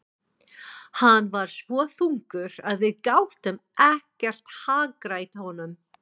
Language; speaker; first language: Icelandic; non-native, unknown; English